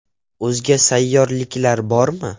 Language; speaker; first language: Uzbek; non-native, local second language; Russian